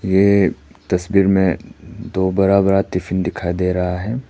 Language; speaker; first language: Hindi; non-native, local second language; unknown